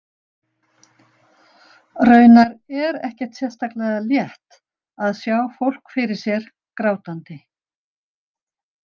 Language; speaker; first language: Icelandic; native; Icelandic